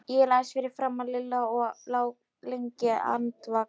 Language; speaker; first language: Icelandic; non-native, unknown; Polish